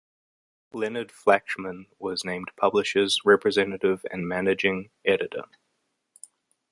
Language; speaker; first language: English; native; English